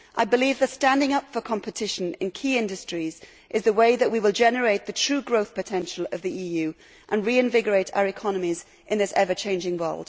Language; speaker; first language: English; native; English